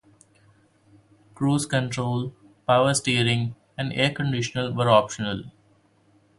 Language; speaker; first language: English; non-native, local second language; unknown